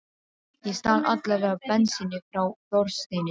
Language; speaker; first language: Icelandic; non-native, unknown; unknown